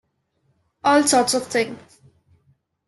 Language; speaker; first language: English; non-native, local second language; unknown